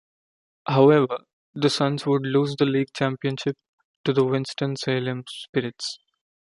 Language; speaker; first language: English; non-native, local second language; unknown